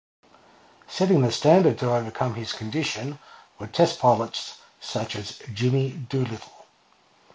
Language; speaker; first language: English; native; English